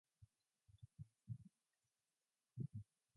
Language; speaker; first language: English; non-native, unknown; Mongolian